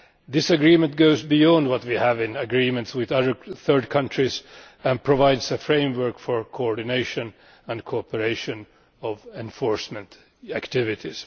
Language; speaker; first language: English; non-native, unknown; Finnish